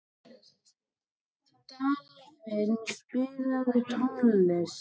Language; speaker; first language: Icelandic; native; Icelandic